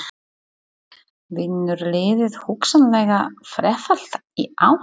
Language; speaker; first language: Icelandic; non-native, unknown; Polish